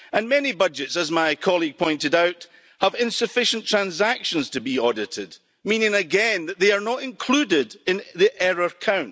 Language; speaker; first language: English; native; English